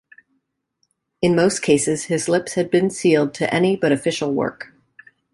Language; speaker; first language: English; native; English